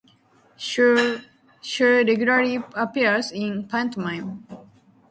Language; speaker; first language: English; non-native, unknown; Japanese